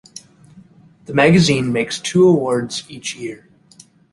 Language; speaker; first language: English; native; English